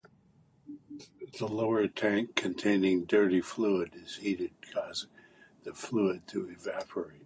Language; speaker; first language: English; native; English